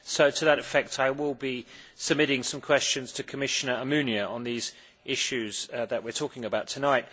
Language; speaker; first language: English; native; English